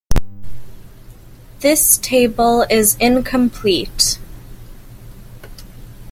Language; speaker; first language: English; native; English